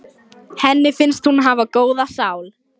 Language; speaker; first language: Icelandic; non-native, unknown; Lithuanian